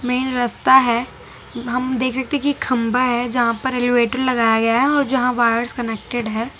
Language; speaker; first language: Hindi; non-native, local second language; Gujarati